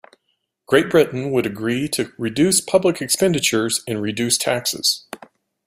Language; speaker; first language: English; native; English